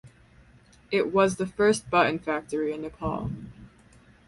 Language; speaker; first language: English; native; English